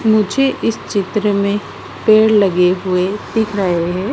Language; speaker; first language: Hindi; native; Hindi